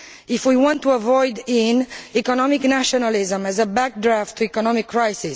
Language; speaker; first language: English; non-native, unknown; Romanian